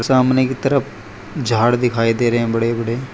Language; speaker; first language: Hindi; non-native, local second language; Gujarati